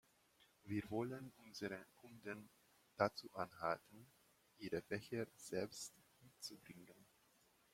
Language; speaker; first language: German; non-native, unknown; Hungarian